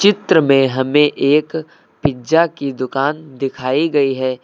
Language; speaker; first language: Hindi; native; Hindi